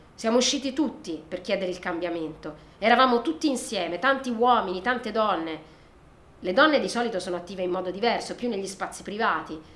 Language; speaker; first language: Italian; non-native, fluent; Arabic